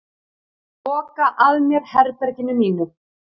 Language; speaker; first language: Icelandic; native; Icelandic